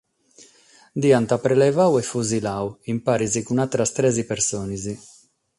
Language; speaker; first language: Sardinian; non-native, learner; Catalan